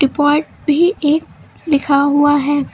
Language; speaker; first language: Hindi; native; Hindi